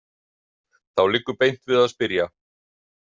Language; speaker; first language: Icelandic; native; Icelandic